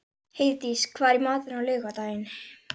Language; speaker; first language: Icelandic; native; Icelandic